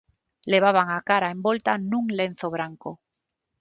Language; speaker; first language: Galician; non-native, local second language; Spanish